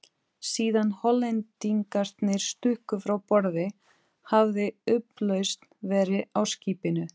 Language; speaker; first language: Icelandic; non-native, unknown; Portuguese